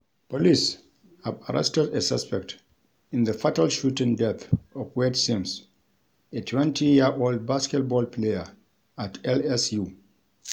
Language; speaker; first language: English; non-native, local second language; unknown